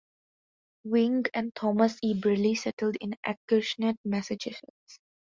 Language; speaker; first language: English; non-native, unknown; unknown